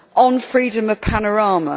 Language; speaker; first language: English; native; English